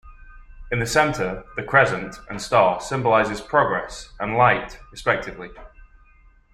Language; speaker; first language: English; native; English